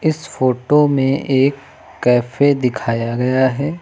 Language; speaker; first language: Hindi; native; Hindi